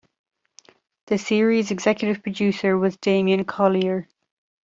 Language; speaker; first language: English; native; English